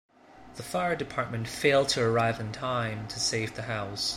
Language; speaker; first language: English; non-native, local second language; Cantonese